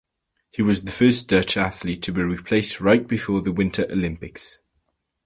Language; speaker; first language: English; native; English